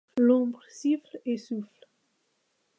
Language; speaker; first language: French; non-native, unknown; English